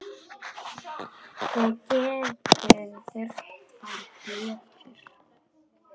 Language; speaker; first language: Icelandic; non-native, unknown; Polish